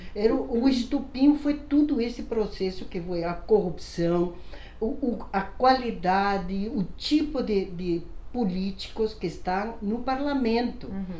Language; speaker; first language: Portuguese; non-native, fluent; Spanish